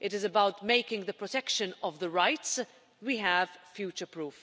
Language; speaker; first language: English; non-native, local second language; Maltese